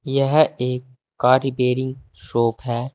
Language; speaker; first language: Hindi; native; Hindi